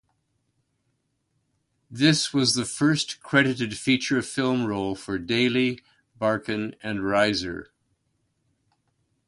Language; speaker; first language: English; native; English